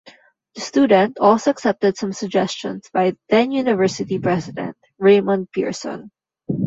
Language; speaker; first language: English; non-native, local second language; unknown